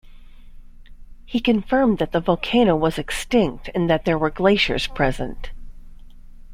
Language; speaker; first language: English; native; English